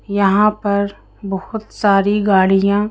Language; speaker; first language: Hindi; native; Hindi